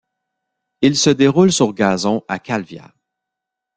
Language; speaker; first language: French; native; French